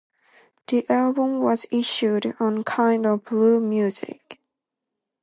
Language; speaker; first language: English; non-native, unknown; Japanese